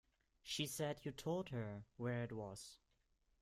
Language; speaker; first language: English; non-native, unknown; German